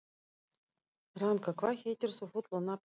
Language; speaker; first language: Icelandic; non-native, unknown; Russian